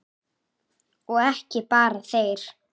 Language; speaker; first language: Icelandic; native; Icelandic